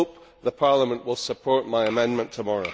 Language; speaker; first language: English; native; English